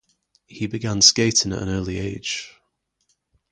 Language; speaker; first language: English; native; English